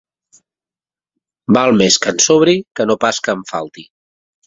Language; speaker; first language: Catalan; native; Catalan